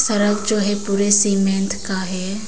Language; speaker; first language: Hindi; non-native, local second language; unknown